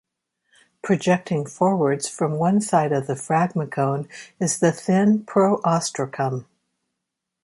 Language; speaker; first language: English; native; English